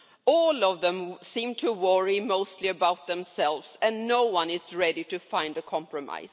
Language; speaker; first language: English; non-native, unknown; Swedish